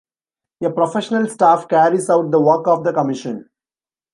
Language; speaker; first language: English; non-native, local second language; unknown